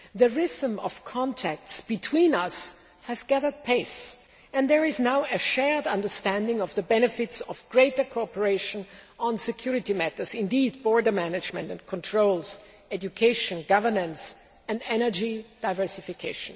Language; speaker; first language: English; non-native, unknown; German